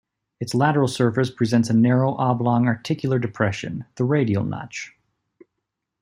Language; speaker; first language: English; native; English